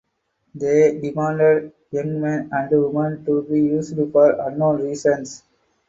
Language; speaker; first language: English; non-native, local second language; Tamil